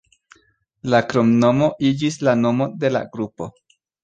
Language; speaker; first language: Esperanto; non-native, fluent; Spanish